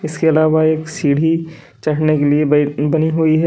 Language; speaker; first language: Hindi; native; Hindi